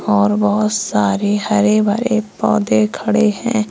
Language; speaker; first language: Hindi; native; Hindi